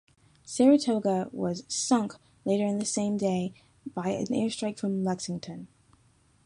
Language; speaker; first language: English; native; English